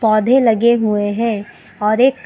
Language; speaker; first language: Hindi; native; Hindi